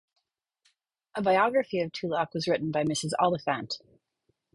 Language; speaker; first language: English; native; English